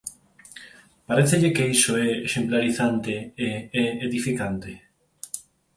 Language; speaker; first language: Galician; non-native, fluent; Spanish